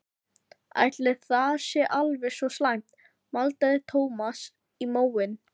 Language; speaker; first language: Icelandic; non-native, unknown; Filipino